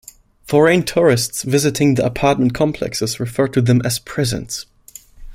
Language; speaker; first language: English; non-native, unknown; German